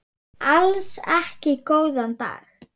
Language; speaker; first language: Icelandic; non-native, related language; Swedish